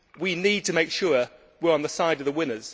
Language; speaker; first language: English; native; English